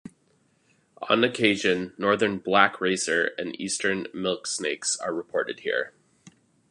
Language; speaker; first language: English; native; English